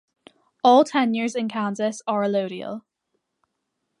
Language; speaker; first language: English; native; English